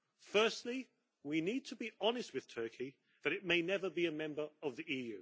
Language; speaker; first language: English; native; English